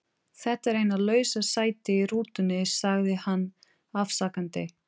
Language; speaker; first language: Icelandic; non-native, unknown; Portuguese